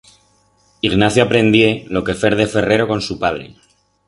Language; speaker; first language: Aragonese; non-native, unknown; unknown